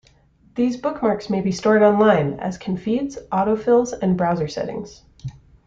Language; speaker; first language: English; native; English